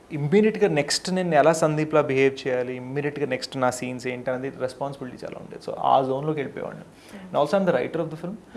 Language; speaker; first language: Telugu; early bilingual, heritage; Telugu